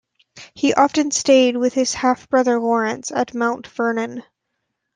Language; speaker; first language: English; native; English